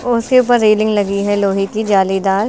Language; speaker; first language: Hindi; native; Hindi